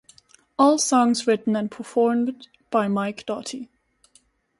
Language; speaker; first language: English; non-native, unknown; German